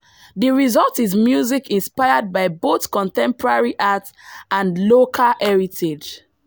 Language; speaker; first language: English; non-native, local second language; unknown